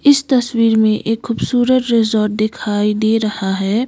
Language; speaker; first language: Hindi; non-native, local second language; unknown